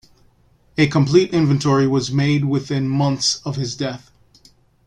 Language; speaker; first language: English; native; English